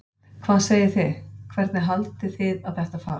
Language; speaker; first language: Icelandic; native; Icelandic